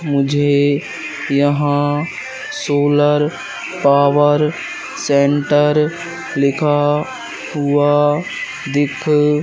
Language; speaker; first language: Hindi; native; Hindi